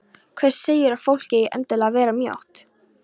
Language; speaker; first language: Icelandic; non-native, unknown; Polish